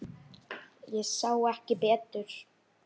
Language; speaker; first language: Icelandic; native; Icelandic